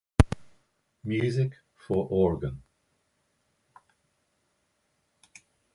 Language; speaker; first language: English; native; English